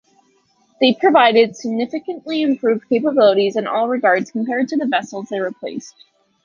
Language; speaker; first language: English; native; English